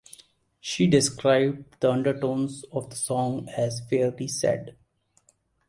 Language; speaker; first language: English; non-native, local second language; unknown